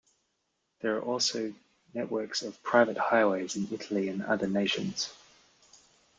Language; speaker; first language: English; native; English